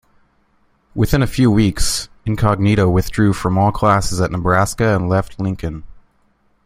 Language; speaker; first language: English; native; English